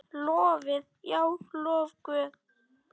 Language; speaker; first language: Icelandic; native; Icelandic